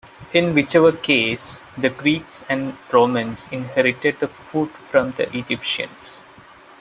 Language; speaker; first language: English; non-native, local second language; Malayalam